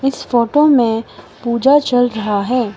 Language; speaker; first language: Hindi; non-native, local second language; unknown